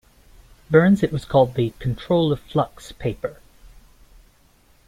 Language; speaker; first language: English; native; English